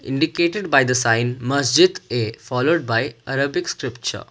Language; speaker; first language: English; non-native, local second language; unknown